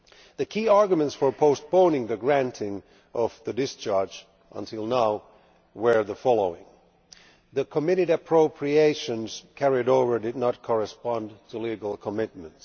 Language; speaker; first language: English; non-native, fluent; Finnish